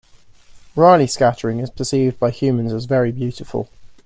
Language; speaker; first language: English; native; English